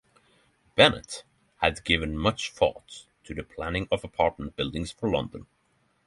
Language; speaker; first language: English; non-native, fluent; Norwegian